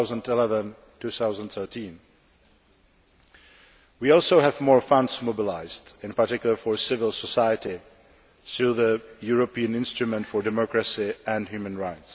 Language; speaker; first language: English; non-native, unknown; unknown